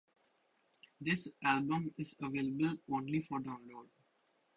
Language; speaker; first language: English; non-native, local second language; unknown